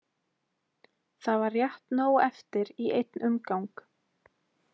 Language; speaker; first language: Icelandic; native; Icelandic